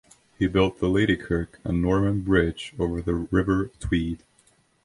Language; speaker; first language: English; non-native, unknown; Estonian